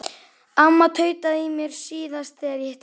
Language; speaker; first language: Icelandic; native; Icelandic